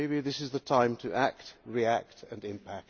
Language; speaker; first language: English; non-native, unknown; Hungarian